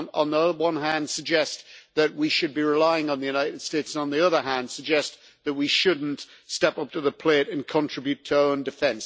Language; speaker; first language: English; native; English